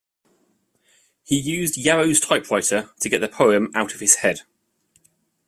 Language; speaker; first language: English; native; English